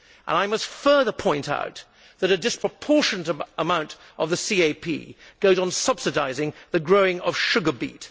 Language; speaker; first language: English; native; English